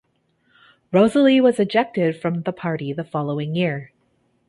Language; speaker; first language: English; native; English